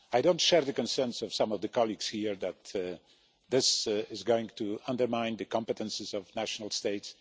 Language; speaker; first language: English; non-native, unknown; Polish